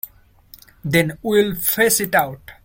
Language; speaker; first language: English; non-native, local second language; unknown